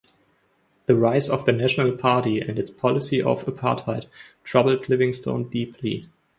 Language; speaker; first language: English; non-native, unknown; German